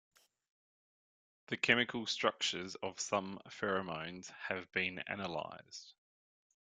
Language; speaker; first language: English; native; English